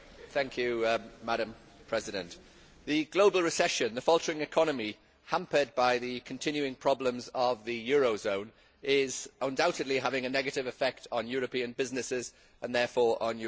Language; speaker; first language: English; native; English